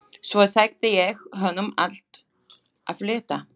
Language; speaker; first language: Icelandic; non-native, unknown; Slovak